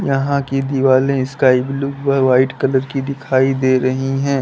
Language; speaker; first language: Hindi; native; Hindi